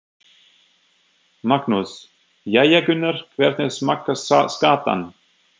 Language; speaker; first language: Icelandic; non-native, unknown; German